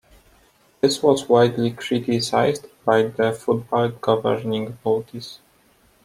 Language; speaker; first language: English; non-native, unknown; Polish